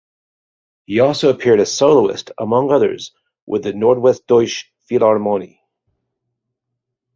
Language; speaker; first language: English; native; English